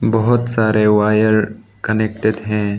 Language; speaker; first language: Hindi; non-native, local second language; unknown